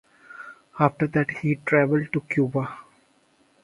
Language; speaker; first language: English; non-native, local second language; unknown